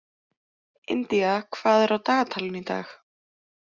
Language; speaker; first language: Icelandic; native; Icelandic